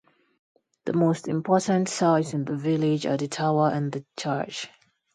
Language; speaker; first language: English; non-native, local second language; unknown